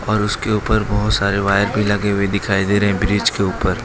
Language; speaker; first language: Hindi; non-native, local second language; Gujarati